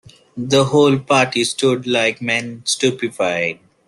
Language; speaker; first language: English; non-native, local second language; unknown